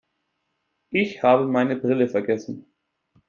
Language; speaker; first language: German; native; German